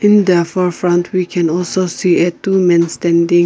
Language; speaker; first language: English; non-native, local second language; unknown